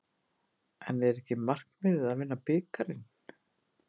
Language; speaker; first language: Icelandic; native; Icelandic